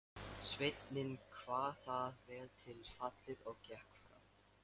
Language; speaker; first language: Icelandic; non-native, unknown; Lithuanian